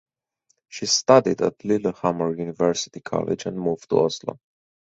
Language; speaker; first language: English; native; English